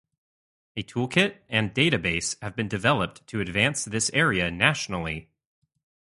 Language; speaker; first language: English; native; English